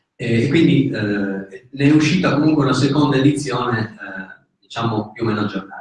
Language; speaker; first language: Italian; native; Italian